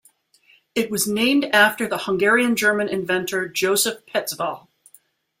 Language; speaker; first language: English; native; English